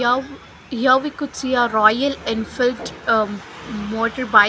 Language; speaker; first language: English; non-native, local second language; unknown